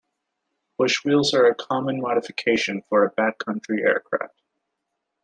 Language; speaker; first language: English; native; English